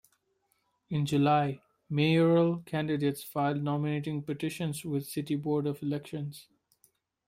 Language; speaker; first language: English; non-native, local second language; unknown